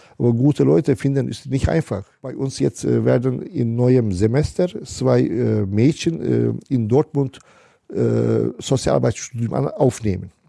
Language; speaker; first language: German; non-native, fluent; Turkish